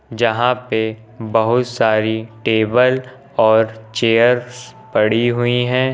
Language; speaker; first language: Hindi; native; Hindi